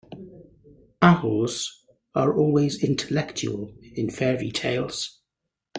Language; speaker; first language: English; native; English